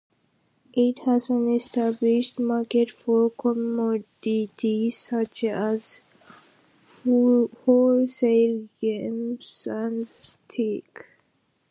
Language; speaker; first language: English; non-native, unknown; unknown